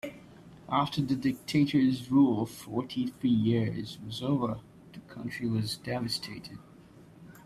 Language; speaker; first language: English; non-native, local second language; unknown